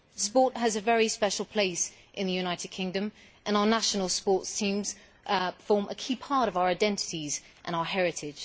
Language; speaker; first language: English; native; English